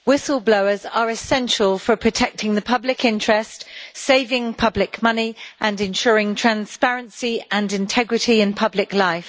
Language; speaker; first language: English; native; English